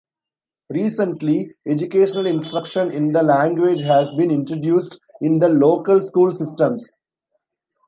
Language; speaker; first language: English; non-native, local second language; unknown